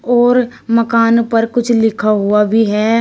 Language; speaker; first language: Hindi; native; Hindi